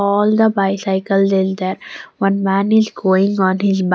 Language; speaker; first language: English; non-native, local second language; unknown